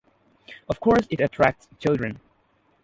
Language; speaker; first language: English; non-native, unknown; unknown